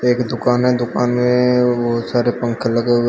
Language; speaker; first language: Hindi; native; Hindi